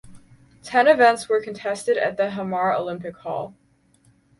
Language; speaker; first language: English; native; English